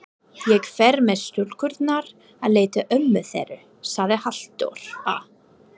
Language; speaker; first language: Icelandic; non-native, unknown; English